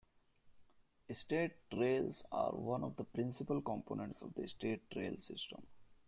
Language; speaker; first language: English; non-native, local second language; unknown